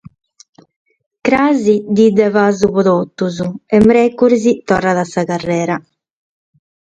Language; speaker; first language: Sardinian; native; Sardinian